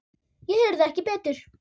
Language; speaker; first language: Icelandic; native; Icelandic